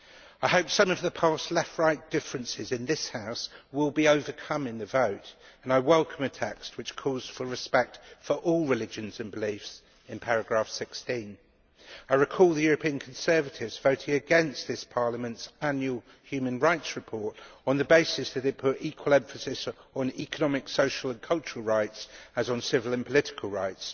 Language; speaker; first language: English; native; English